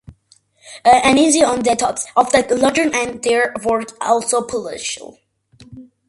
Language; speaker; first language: English; non-native, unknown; Georgian